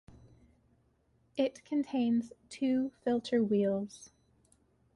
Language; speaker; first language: English; native; English